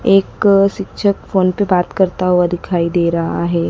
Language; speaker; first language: Hindi; native; Hindi